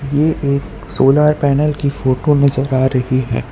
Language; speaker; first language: Hindi; non-native, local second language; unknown